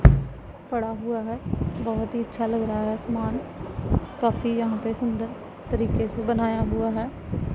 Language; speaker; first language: Hindi; non-native, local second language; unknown